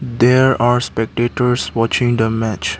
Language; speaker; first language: English; non-native, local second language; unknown